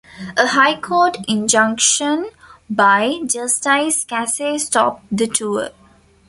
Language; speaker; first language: English; non-native, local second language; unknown